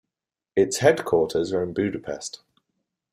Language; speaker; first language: English; native; English